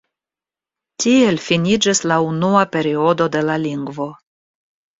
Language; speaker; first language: Esperanto; non-native, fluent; Russian